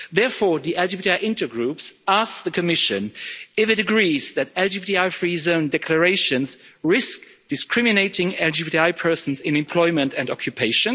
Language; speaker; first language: English; non-native, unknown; Luxembourgish